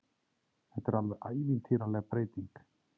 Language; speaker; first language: Icelandic; native; Icelandic